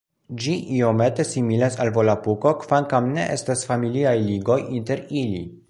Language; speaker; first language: Esperanto; non-native, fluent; Polish